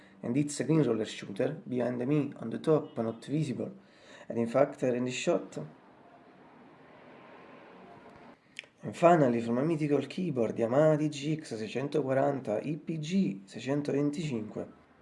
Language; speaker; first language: English; non-native, fluent; Italian